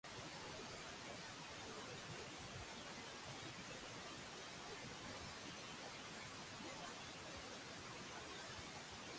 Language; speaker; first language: English; native; English